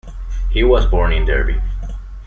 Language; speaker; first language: English; non-native, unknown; Spanish